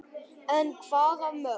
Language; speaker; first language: Icelandic; non-native, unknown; Vietnamese